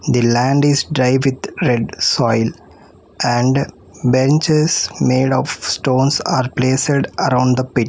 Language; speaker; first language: English; non-native, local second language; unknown